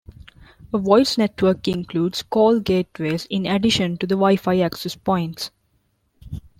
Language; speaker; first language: English; non-native, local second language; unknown